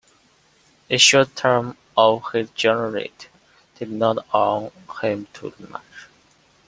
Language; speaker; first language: English; non-native, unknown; Chinese